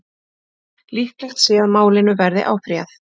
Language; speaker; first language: Icelandic; native; Icelandic